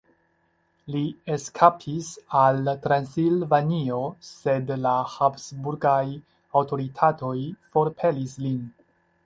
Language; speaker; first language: Esperanto; non-native, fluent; Chinese